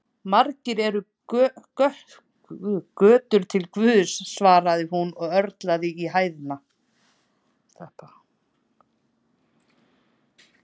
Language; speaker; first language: Icelandic; native; Icelandic